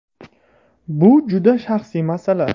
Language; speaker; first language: Uzbek; native; Uzbek